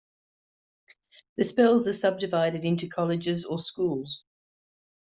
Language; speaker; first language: English; native; English